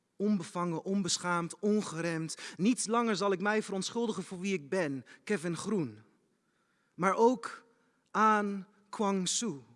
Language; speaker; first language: Dutch; early bilingual, other home language; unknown